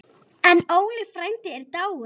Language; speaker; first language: Icelandic; native; Icelandic